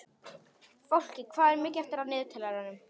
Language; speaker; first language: Icelandic; non-native, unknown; Polish